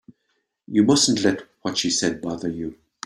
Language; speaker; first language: English; native; English